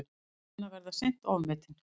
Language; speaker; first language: Icelandic; native; Icelandic